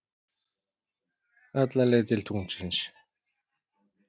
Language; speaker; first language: Icelandic; native; Icelandic